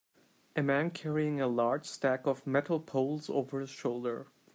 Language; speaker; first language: English; non-native, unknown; Turkish